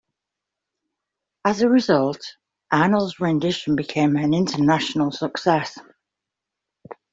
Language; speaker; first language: English; native; English